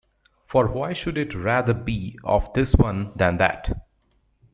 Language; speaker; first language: English; native; English